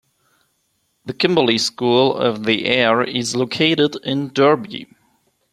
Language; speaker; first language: English; non-native, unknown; German